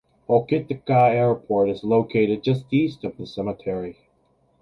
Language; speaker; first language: English; native; English